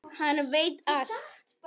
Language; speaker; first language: Icelandic; non-native, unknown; Polish